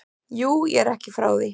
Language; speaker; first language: Icelandic; native; Icelandic